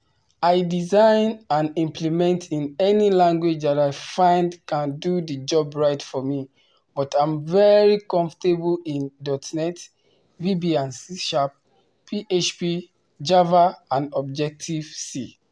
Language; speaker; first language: English; non-native, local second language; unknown